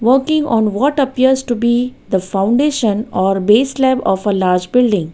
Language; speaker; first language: English; non-native, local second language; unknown